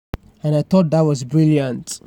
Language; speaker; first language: English; non-native, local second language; Yoruba